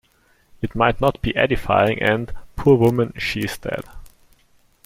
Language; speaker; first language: English; non-native, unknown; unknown